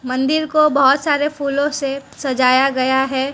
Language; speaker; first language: Hindi; non-native, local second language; Gujarati